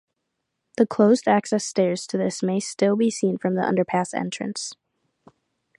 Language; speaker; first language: English; native; English